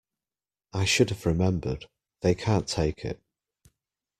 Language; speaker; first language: English; native; English